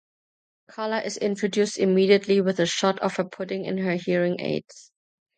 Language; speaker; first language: English; non-native, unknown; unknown